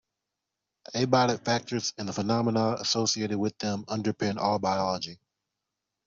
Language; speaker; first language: English; non-native, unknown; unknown